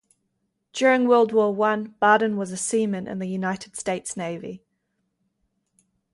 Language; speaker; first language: English; native; English